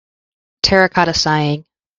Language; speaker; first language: English; native; English